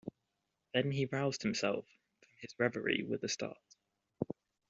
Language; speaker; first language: English; native; English